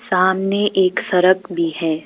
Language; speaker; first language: Hindi; non-native, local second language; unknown